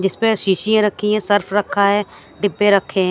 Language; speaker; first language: Hindi; native; Hindi